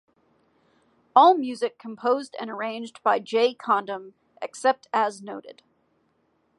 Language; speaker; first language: English; native; English